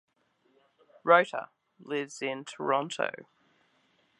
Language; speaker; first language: English; native; English